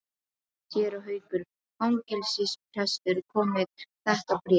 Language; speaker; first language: Icelandic; non-native, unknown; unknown